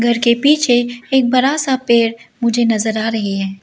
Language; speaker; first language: Hindi; early bilingual, other home language; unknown